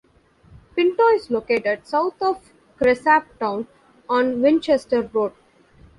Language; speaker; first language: English; non-native, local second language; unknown